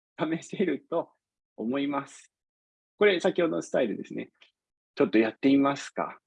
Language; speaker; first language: Japanese; non-native, fluent; English